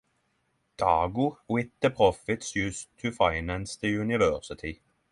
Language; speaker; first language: English; non-native, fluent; Norwegian